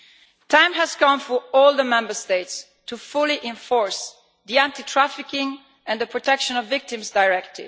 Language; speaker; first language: English; non-native, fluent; Italian